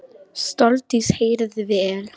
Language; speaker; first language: Icelandic; non-native, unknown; Polish